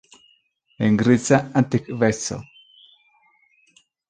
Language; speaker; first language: Esperanto; non-native, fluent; Spanish